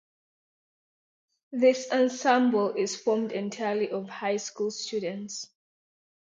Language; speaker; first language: English; non-native, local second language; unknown